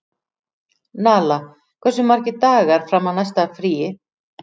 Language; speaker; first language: Icelandic; native; Icelandic